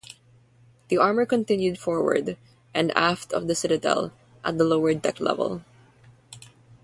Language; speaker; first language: English; non-native, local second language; Filipino